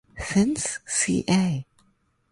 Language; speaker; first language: English; native; English